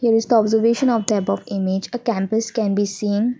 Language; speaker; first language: English; non-native, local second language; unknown